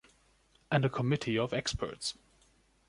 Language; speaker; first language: English; non-native, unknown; German